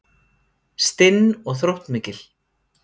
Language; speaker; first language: Icelandic; native; Icelandic